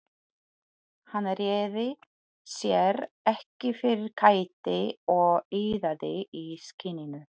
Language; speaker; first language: Icelandic; non-native, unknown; Polish